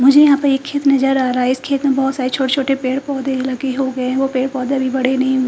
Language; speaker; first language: Hindi; non-native, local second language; Punjabi